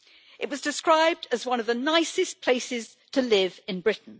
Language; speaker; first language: English; native; English